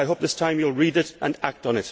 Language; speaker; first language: English; native; English